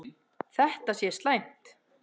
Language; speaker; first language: Icelandic; native; Icelandic